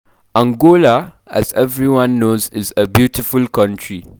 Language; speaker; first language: English; non-native, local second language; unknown